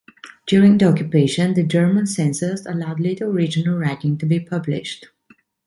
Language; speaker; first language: English; non-native, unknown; Italian